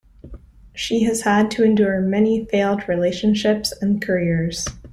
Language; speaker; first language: English; native; English